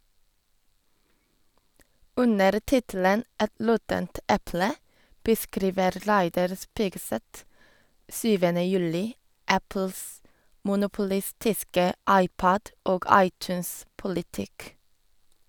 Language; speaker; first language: Norwegian; non-native, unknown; Korean